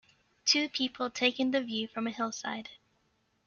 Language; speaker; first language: English; native; English